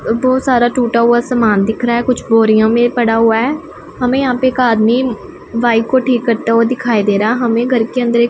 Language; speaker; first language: Hindi; non-native, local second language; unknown